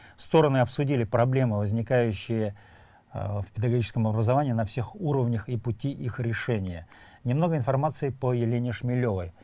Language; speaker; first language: Russian; native; Russian